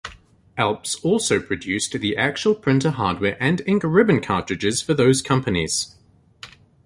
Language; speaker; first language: English; native; English